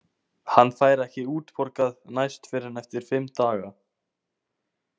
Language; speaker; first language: Icelandic; native; Icelandic